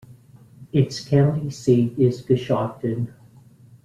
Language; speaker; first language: English; native; English